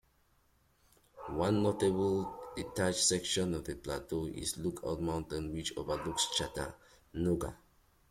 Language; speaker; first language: English; native; English